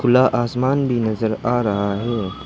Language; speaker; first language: Hindi; non-native, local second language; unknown